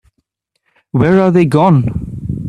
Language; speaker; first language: English; non-native, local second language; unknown